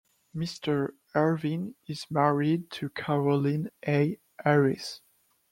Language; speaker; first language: English; non-native, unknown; French